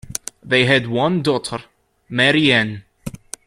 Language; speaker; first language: English; native; English